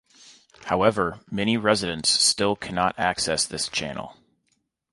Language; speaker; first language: English; native; English